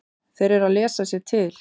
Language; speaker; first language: Icelandic; native; Icelandic